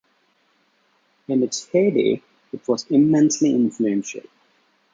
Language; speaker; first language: English; non-native, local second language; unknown